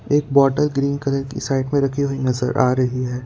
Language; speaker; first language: Hindi; non-native, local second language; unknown